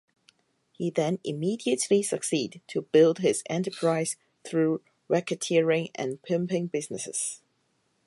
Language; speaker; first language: English; non-native, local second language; Cantonese